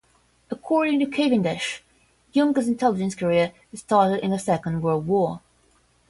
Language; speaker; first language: English; non-native, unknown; Portuguese